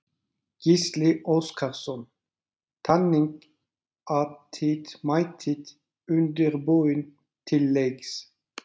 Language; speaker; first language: Icelandic; non-native, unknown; Turkish